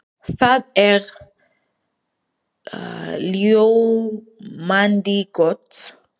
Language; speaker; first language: Icelandic; non-native, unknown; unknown